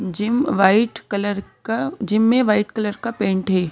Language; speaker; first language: Hindi; native; Hindi